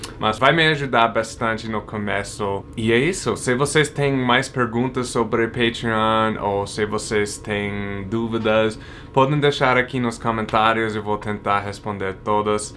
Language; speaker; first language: Portuguese; non-native, fluent; English